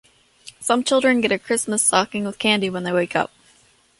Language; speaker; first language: English; native; English